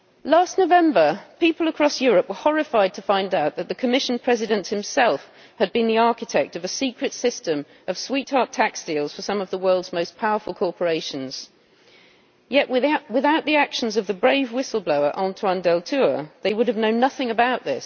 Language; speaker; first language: English; native; English